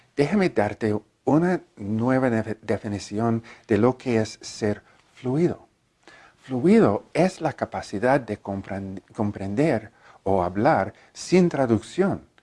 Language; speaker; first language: Spanish; non-native, learner; English